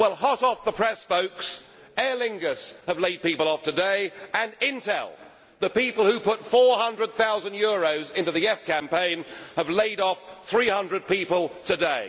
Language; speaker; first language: English; native; English